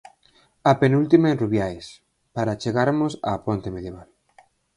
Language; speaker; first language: Galician; native; Galician